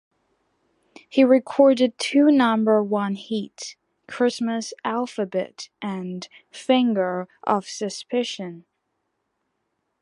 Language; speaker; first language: English; non-native, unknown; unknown